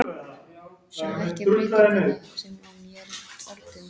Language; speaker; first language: Icelandic; non-native, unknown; English